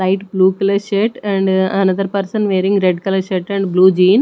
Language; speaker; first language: English; non-native, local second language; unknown